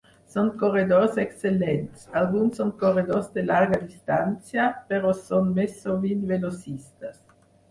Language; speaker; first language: Catalan; non-native, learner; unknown